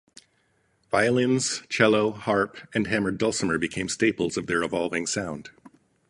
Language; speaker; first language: English; native; English